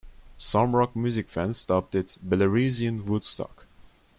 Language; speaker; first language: English; non-native, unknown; Turkish